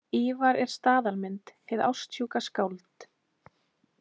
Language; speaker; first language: Icelandic; native; Icelandic